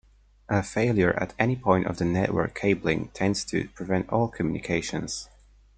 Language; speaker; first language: English; non-native, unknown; Polish